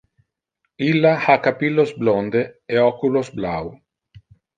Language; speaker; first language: Interlingua; non-native, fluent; Italian